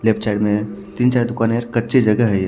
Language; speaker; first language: Hindi; native; Hindi